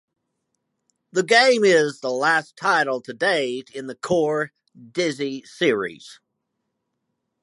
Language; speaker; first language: English; native; English